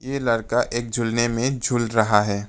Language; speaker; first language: Hindi; non-native, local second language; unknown